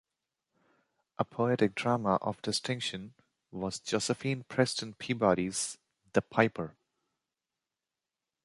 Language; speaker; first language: English; non-native, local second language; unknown